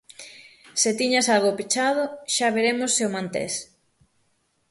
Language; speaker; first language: Galician; native; Galician